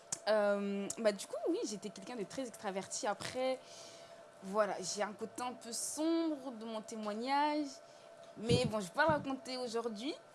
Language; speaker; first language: French; native; French